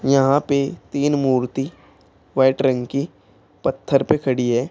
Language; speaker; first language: Hindi; native; Hindi